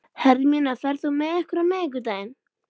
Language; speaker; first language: Icelandic; native; Icelandic